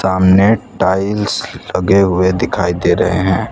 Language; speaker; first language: Hindi; non-native, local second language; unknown